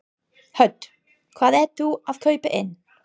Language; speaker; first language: Icelandic; non-native, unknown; English